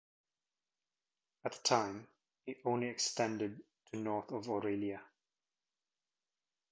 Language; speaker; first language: English; native; English